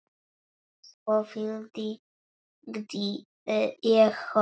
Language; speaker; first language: Icelandic; non-native, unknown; Polish